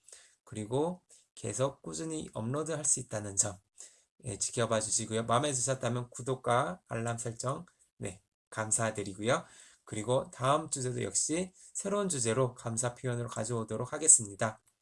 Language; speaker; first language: Korean; native; Korean